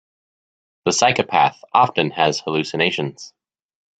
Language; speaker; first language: English; native; English